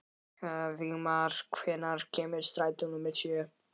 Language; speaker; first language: Icelandic; native; Icelandic